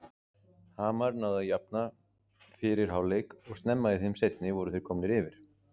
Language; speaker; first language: Icelandic; native; Icelandic